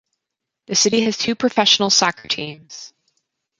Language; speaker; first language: English; native; English